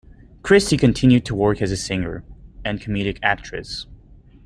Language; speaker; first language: English; native; English